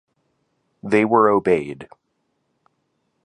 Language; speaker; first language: English; native; English